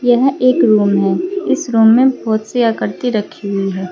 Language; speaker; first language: Hindi; native; Hindi